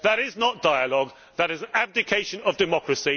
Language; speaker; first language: English; native; English